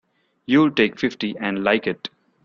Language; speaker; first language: English; non-native, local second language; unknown